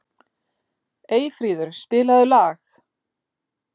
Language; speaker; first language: Icelandic; native; Icelandic